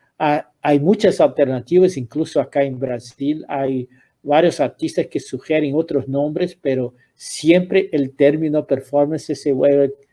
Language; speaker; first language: Spanish; non-native, related language; Portuguese